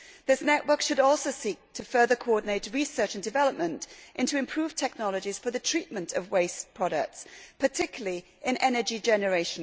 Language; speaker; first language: English; native; English